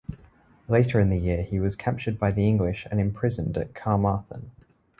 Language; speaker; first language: English; native; English